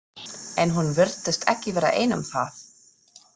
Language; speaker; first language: Icelandic; non-native, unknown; German